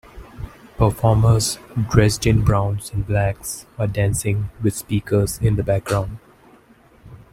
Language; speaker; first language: English; non-native, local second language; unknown